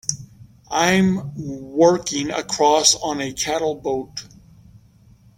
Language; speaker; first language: English; native; English